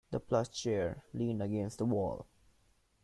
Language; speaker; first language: English; non-native, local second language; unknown